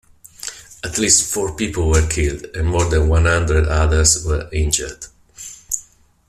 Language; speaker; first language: English; non-native, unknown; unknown